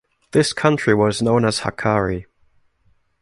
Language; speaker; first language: English; non-native, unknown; German